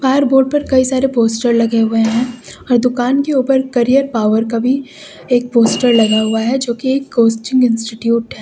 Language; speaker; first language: Hindi; native; Hindi